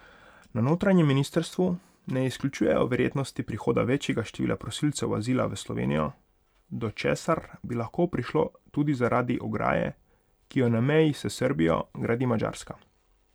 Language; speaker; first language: Slovenian; non-native, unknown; Hungarian